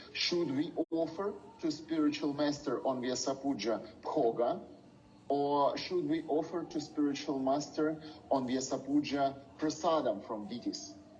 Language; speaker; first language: English; non-native, fluent; Russian